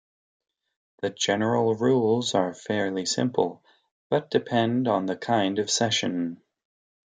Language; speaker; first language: English; native; English